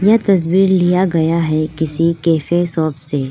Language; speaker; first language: Hindi; non-native, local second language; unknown